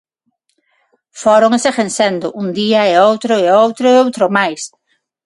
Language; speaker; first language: Galician; non-native, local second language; Spanish